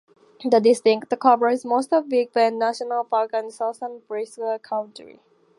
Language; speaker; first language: English; native; English